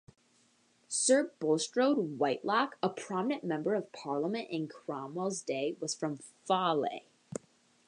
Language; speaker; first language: English; native; English